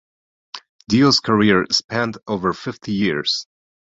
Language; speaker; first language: English; non-native, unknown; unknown